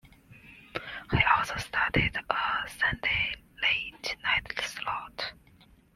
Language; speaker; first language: English; non-native, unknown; Chinese